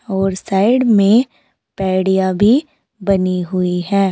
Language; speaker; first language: Hindi; native; Hindi